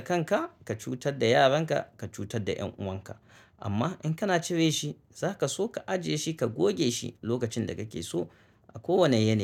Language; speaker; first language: Hausa; native; Hausa